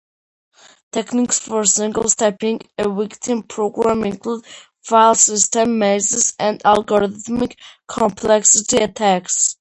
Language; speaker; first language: English; non-native, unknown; Georgian